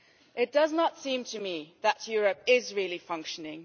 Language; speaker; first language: English; non-native, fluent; German